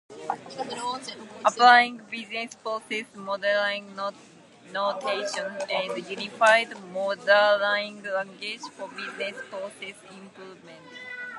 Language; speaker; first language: English; non-native, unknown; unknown